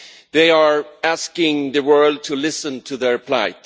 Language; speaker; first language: English; non-native, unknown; Swedish